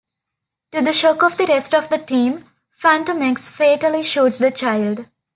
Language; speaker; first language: English; non-native, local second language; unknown